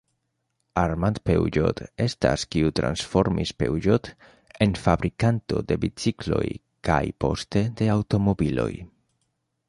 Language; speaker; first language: Esperanto; non-native, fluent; Spanish